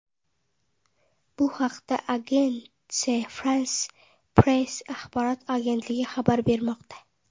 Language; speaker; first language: Uzbek; non-native, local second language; Kara-Kalpak